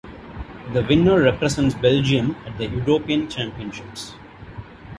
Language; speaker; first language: English; non-native, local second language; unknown